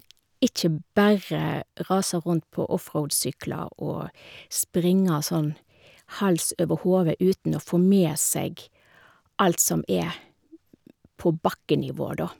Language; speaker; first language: Norwegian; native; Norwegian